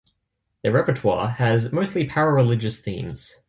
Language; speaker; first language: English; native; English